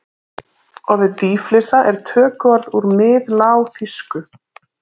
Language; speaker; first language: Icelandic; native; Icelandic